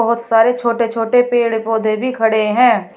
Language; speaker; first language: Hindi; native; Hindi